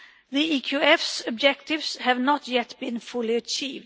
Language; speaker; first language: English; non-native, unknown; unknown